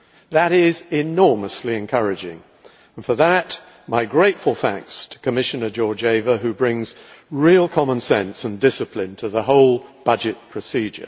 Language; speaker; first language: English; native; English